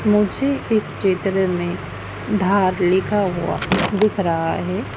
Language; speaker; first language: Hindi; native; Hindi